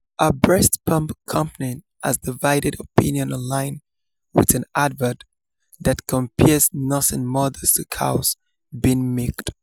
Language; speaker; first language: English; non-native, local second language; Yoruba